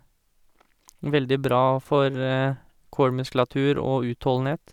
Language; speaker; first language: Norwegian; native; Norwegian